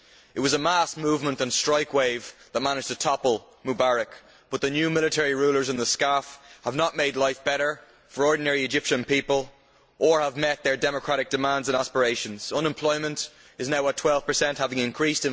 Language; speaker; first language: English; native; English